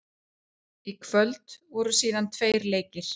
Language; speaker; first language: Icelandic; native; Icelandic